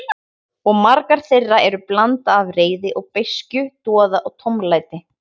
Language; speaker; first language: Icelandic; native; Icelandic